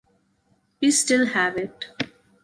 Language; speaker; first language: English; non-native, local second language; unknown